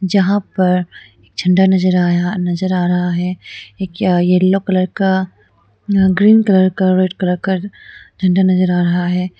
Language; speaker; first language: Hindi; non-native, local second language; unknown